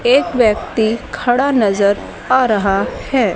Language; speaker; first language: Hindi; native; Hindi